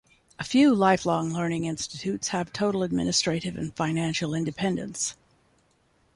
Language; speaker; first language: English; native; English